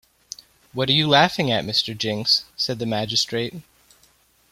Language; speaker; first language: English; native; English